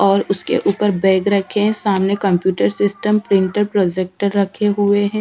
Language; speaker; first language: Hindi; non-native, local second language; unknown